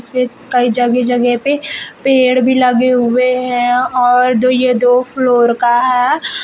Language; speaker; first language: Hindi; native; Hindi